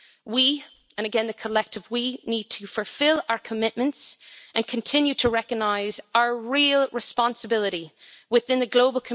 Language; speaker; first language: English; native; English